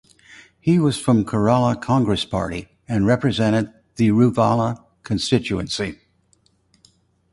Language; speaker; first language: English; native; English